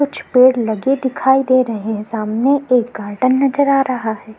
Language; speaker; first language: Hindi; native; Hindi